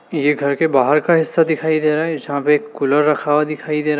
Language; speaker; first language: Hindi; native; Hindi